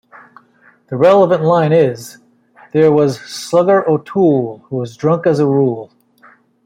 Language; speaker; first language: English; native; English